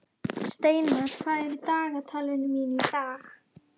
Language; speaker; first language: Icelandic; native; Icelandic